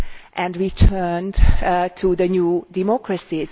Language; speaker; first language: English; non-native, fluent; Hungarian